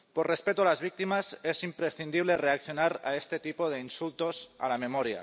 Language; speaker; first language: Spanish; non-native, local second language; Catalan